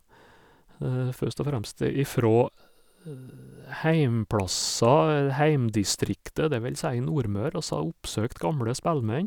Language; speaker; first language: Norwegian; native; Norwegian